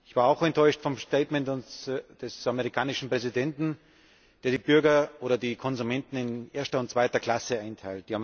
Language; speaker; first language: German; native; German